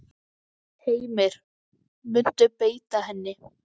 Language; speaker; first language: Icelandic; native; Icelandic